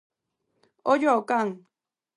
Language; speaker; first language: Galician; non-native, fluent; Spanish